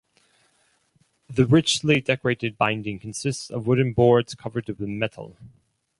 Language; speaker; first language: English; non-native, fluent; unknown